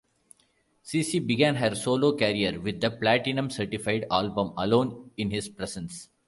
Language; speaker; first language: English; non-native, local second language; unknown